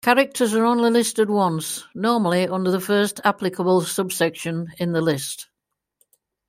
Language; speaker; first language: English; native; English